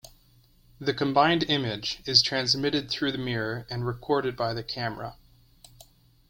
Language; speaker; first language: English; native; English